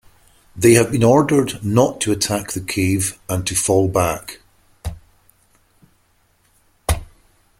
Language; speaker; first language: English; native; English